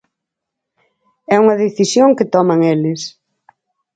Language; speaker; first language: Galician; native; Galician